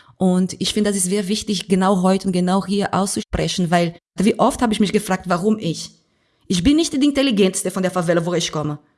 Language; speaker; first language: German; non-native, fluent; Portuguese